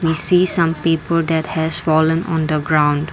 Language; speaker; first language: English; non-native, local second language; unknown